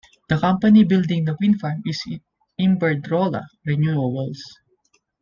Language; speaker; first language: English; non-native, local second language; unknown